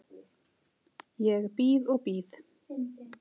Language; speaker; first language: Icelandic; native; Icelandic